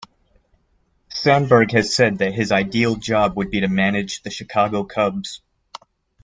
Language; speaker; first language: English; native; English